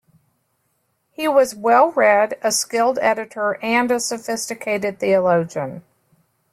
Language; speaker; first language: English; native; English